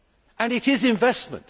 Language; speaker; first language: English; native; English